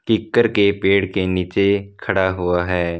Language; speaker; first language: Hindi; non-native, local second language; Punjabi